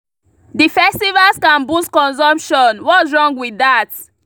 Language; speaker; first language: English; non-native, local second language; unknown